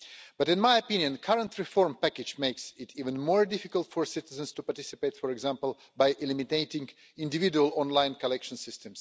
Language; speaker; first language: English; non-native, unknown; Russian